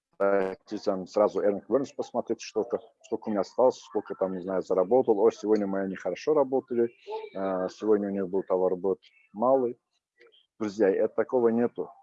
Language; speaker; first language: Russian; non-native, local second language; Azerbaijani